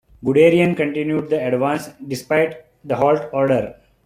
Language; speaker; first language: English; non-native, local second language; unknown